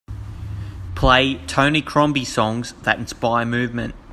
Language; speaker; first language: English; native; English